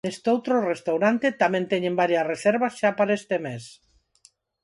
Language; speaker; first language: Galician; non-native, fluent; Spanish